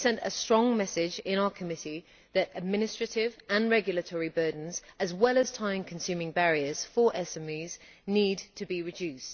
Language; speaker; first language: English; native; English